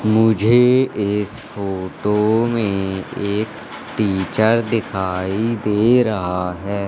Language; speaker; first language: Hindi; native; Hindi